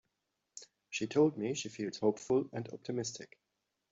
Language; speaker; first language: English; native; English